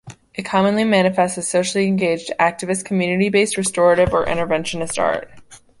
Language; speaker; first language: English; native; English